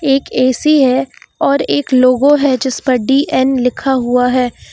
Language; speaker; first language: Hindi; native; Hindi